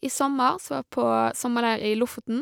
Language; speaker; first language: Norwegian; native; Norwegian